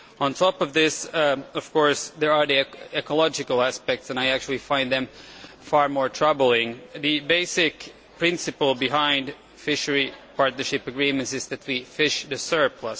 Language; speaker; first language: English; non-native, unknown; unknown